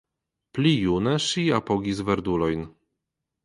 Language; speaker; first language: Esperanto; non-native, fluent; Polish